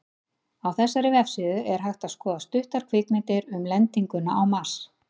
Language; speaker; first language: Icelandic; native; Icelandic